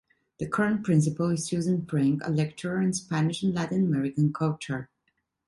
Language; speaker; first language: English; non-native, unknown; Italian